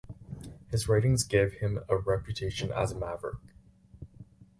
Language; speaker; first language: English; native; English